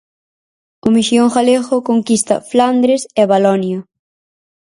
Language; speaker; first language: Galician; native; Galician